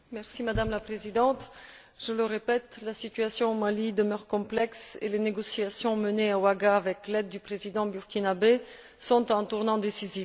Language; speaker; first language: French; non-native, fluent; Bulgarian